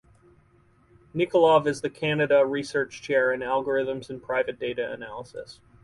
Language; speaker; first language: English; native; English